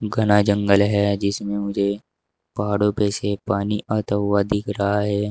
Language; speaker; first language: Hindi; native; Hindi